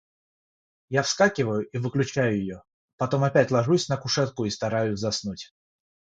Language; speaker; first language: Russian; non-native, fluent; Georgian